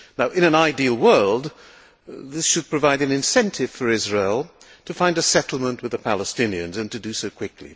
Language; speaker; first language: English; non-native, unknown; Hungarian